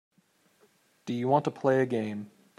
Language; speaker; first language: English; native; English